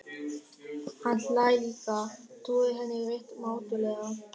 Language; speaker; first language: Icelandic; non-native, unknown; German